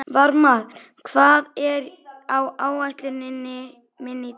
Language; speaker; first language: Icelandic; native; Icelandic